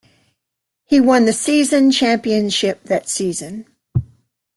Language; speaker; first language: English; native; English